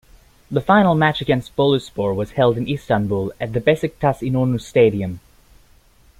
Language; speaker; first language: English; native; English